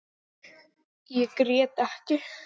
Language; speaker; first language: Icelandic; non-native, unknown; English